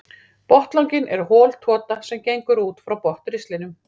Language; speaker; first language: Icelandic; native; Icelandic